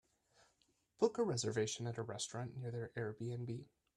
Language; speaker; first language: English; native; English